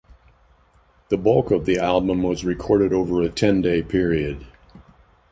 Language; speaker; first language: English; native; English